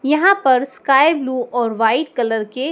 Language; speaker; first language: Hindi; native; Hindi